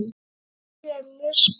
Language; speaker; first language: Icelandic; native; Icelandic